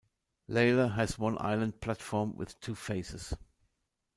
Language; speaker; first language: English; non-native, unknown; German